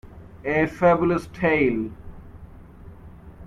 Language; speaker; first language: English; non-native, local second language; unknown